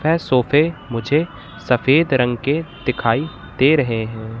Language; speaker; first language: Hindi; native; Hindi